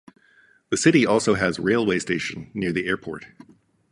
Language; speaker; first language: English; native; English